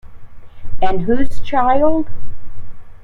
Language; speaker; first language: English; native; English